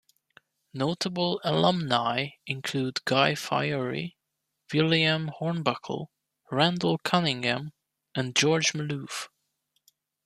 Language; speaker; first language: English; native; English